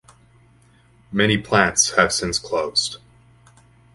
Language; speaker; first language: English; native; English